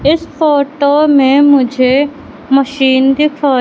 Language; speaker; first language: Hindi; native; Hindi